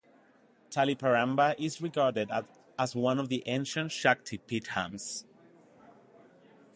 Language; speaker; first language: English; non-native, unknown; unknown